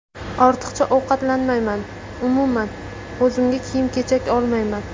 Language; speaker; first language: Uzbek; native; Uzbek